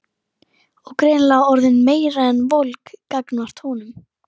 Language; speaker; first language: Icelandic; native; Icelandic